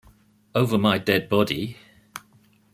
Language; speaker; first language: English; native; English